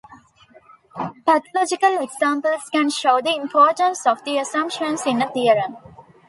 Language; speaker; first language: English; non-native, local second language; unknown